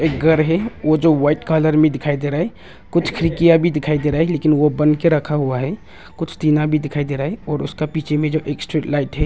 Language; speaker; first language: Hindi; early bilingual, other home language; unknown